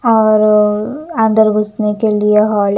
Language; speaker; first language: Hindi; non-native, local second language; Punjabi